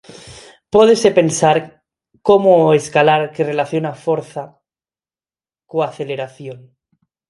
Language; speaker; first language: Galician; non-native, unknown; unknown